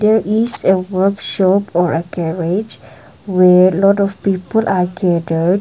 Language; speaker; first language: English; non-native, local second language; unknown